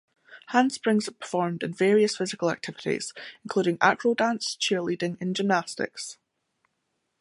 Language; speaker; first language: English; native; English